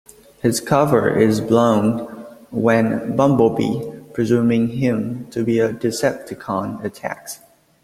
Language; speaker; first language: English; native; English